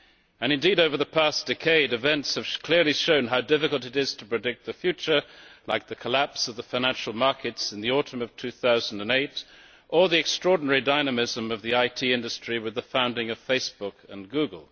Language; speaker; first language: English; native; English